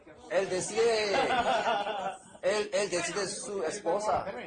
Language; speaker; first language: Spanish; non-native, learner; Korean